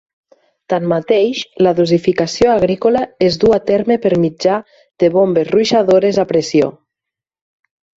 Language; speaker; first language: Catalan; native; Catalan